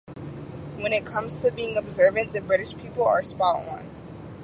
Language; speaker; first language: English; native; English